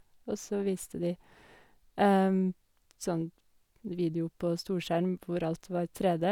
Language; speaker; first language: Norwegian; native; Norwegian